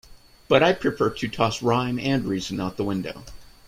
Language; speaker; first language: English; native; English